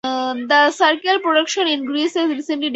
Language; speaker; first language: English; native; English